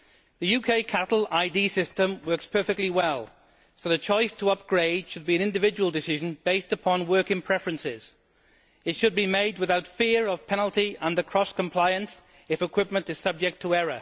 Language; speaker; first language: English; native; English